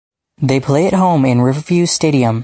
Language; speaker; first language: English; native; English